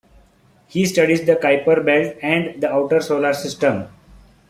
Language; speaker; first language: English; non-native, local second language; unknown